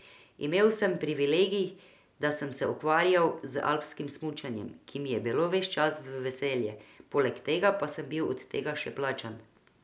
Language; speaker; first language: Slovenian; non-native, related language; Croatian